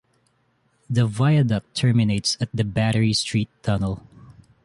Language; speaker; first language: English; non-native, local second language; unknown